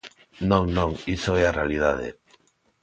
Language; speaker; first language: Galician; non-native, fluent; Spanish